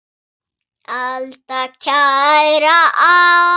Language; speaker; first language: Icelandic; non-native, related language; Swedish